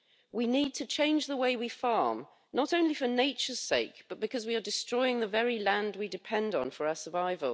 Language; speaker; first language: English; native; English